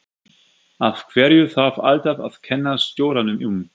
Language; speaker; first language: Icelandic; non-native, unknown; German